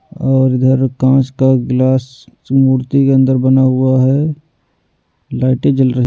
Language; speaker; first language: Hindi; native; Hindi